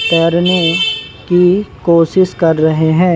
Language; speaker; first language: Hindi; native; Hindi